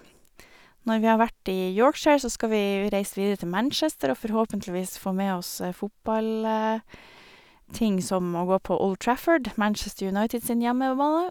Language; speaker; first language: Norwegian; native; Norwegian